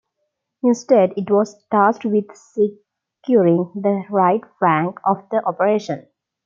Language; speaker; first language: English; non-native, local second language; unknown